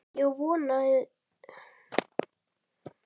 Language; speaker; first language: Icelandic; native; Icelandic